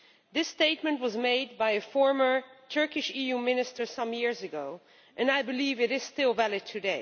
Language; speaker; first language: English; non-native, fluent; Dutch